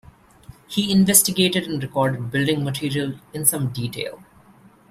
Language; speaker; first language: English; non-native, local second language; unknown